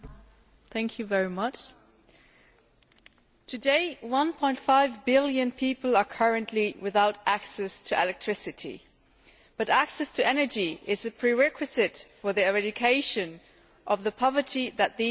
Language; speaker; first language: English; non-native, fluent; German